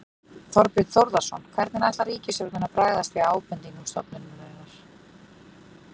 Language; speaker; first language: Icelandic; native; Icelandic